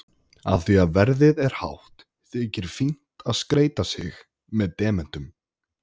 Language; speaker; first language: Icelandic; native; Icelandic